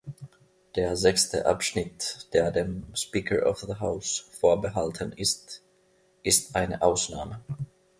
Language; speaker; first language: German; non-native, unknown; Finnish